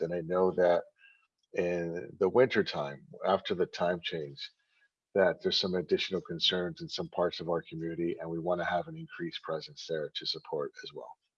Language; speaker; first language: English; native; English